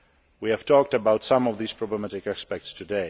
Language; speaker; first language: English; non-native, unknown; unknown